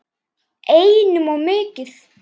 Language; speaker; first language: Icelandic; native; Icelandic